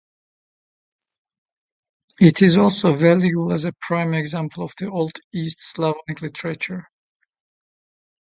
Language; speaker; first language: English; non-native, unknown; Turkish